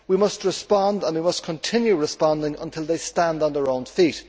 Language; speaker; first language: English; native; English